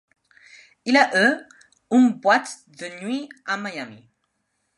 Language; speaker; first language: French; non-native, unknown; Spanish